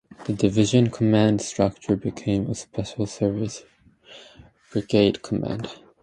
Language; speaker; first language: English; native; English